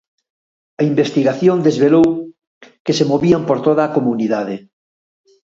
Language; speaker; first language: Galician; native; Galician